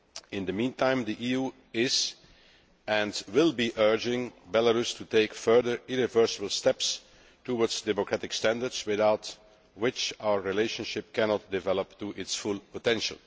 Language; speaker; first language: English; non-native, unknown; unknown